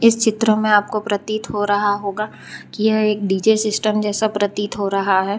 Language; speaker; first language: Hindi; non-native, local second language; Gujarati